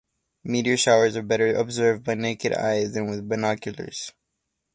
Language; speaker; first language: English; native; English